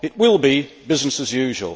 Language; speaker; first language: English; native; English